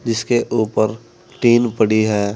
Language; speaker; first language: Hindi; native; Hindi